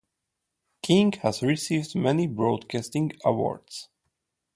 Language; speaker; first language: English; non-native, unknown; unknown